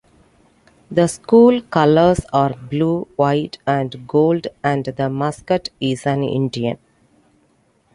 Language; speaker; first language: English; non-native, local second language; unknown